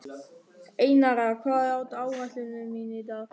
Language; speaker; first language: Icelandic; non-native, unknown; German